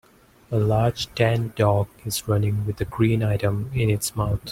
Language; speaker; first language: English; non-native, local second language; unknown